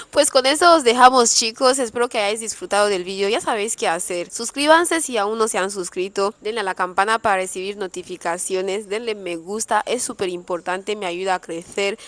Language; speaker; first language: Spanish; native; Spanish